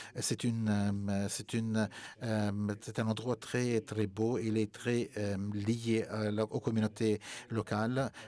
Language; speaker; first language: French; non-native, fluent; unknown